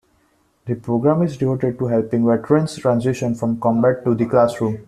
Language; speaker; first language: English; non-native, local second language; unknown